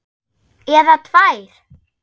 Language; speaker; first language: Icelandic; non-native, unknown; German